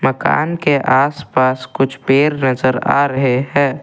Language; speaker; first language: Hindi; non-native, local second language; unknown